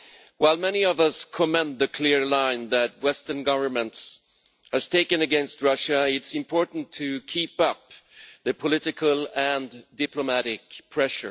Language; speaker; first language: English; non-native, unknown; Swedish